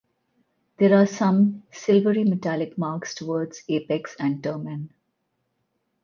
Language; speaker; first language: English; non-native, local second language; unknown